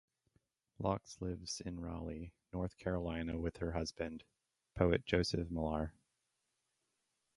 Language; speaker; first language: English; native; English